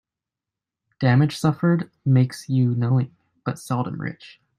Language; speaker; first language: English; native; English